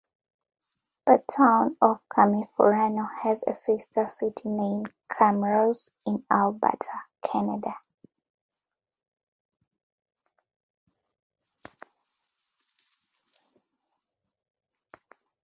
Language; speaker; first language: English; non-native, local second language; Ganda